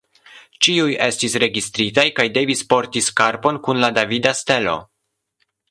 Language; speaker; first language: Esperanto; non-native, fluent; Polish